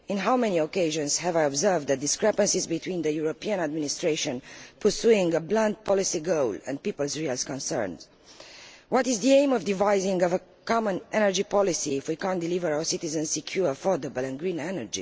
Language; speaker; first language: English; non-native, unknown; Romanian